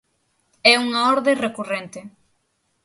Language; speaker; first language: Galician; native; Galician